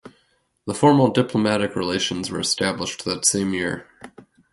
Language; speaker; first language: English; native; English